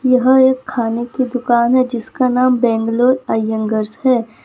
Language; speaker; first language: Hindi; non-native, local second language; Gujarati